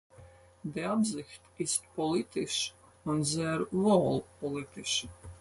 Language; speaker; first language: German; non-native, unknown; Latvian